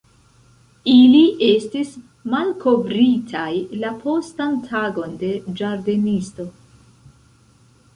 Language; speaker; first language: Esperanto; non-native, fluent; Central Kurdish